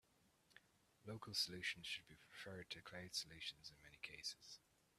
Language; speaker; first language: English; native; English